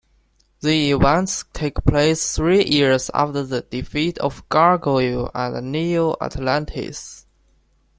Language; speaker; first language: English; non-native, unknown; Chinese